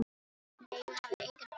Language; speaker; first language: Icelandic; non-native, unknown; Filipino